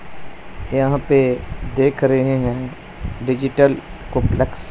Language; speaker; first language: Hindi; non-native, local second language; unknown